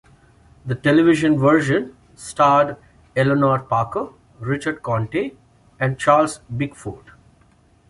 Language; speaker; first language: English; non-native, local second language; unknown